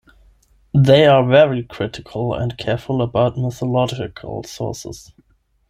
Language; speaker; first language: English; non-native, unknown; German